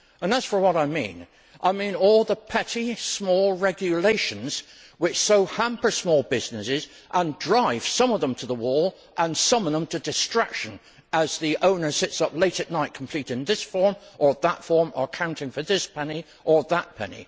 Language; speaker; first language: English; native; English